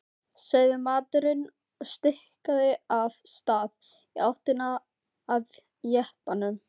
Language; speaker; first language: Icelandic; non-native, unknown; Filipino